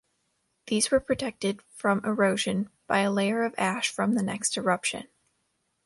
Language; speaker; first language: English; native; English